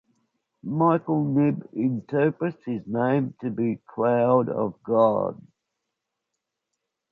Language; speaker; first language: English; native; English